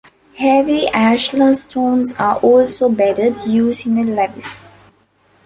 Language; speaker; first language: English; non-native, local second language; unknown